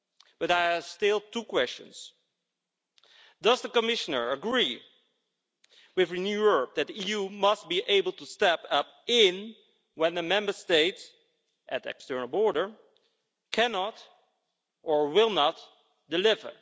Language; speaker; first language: English; non-native, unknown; Dutch